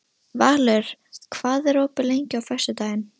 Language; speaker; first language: Icelandic; non-native, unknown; Russian